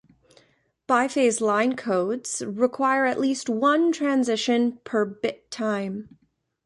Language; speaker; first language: English; native; English